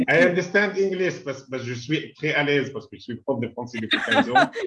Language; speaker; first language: French; non-native, fluent; Arabic